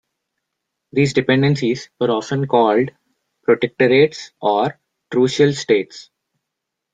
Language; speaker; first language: English; non-native, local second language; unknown